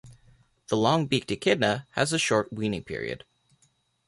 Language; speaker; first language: English; native; English